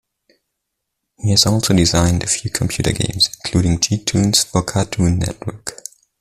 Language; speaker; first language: English; non-native, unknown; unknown